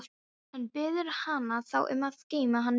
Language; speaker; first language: Icelandic; non-native, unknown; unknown